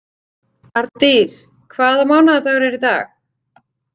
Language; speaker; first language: Icelandic; native; Icelandic